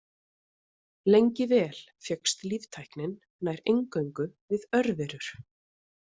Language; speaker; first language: Icelandic; native; Icelandic